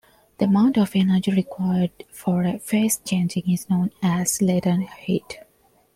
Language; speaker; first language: English; non-native, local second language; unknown